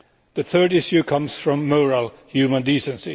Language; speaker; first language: English; non-native, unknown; Finnish